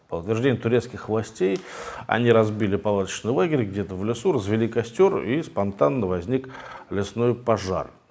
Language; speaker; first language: Russian; native; Russian